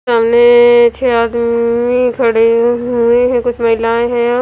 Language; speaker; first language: Hindi; non-native, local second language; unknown